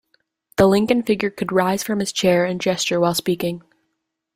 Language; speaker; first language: English; native; English